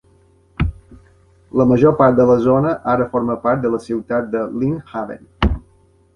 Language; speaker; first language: Catalan; native; Catalan